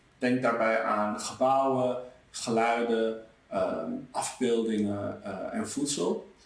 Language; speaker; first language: Dutch; early bilingual, other home language; Persian